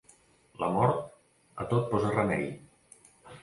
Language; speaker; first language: Catalan; native; Catalan